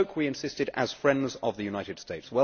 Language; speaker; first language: English; native; English